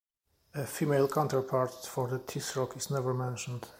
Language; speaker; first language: English; non-native, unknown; Polish